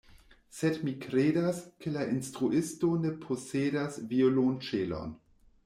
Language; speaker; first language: Esperanto; non-native, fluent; German